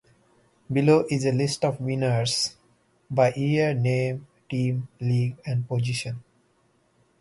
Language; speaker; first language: English; non-native, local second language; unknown